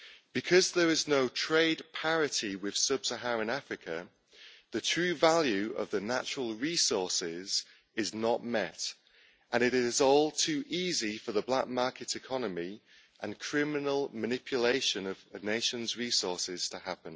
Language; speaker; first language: English; native; English